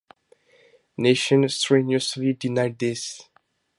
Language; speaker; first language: English; non-native, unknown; French